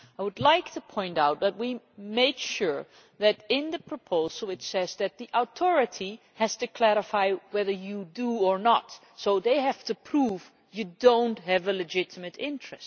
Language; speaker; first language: English; non-native, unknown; Dutch